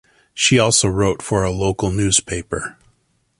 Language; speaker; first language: English; native; English